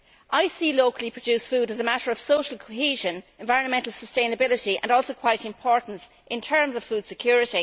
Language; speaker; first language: English; native; English